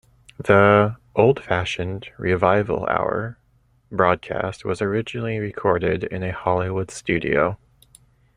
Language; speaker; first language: English; native; English